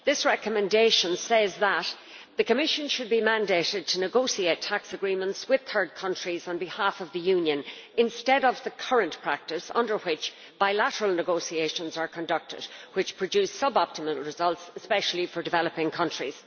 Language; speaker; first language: English; native; English